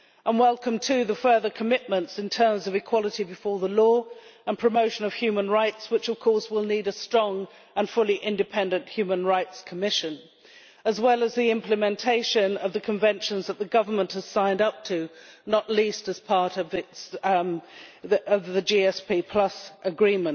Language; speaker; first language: English; native; English